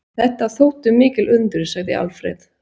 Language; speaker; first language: Icelandic; non-native, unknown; Swiss German